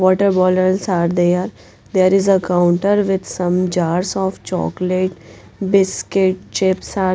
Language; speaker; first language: English; non-native, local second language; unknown